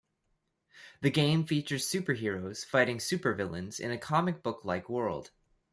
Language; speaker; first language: English; native; English